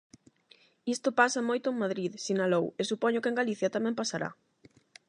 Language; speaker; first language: Galician; non-native, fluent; Spanish